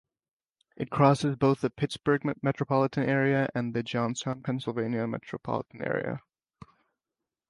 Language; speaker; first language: English; native; English